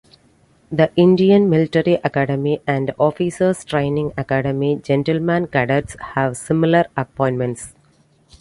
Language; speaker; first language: English; non-native, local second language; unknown